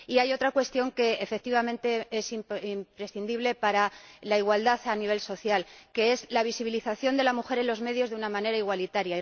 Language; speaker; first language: Spanish; native; Spanish